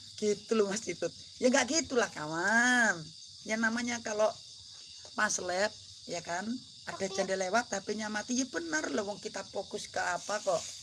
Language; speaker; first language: Indonesian; non-native, local second language; Javanese